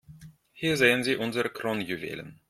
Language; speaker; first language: German; non-native, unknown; Russian